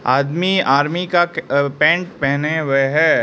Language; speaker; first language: Hindi; early bilingual, other home language; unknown